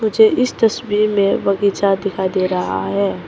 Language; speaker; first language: Hindi; non-native, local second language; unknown